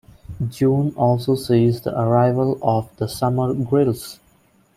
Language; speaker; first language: English; non-native, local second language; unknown